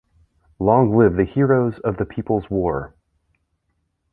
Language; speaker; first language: English; native; English